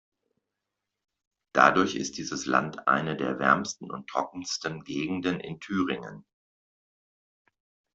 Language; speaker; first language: German; native; German